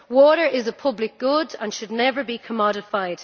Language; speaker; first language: English; native; English